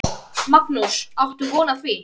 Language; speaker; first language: Icelandic; native; Icelandic